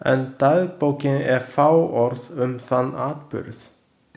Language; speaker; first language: Icelandic; non-native, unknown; Chinese